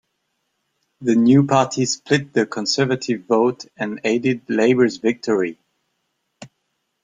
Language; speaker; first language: English; non-native, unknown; French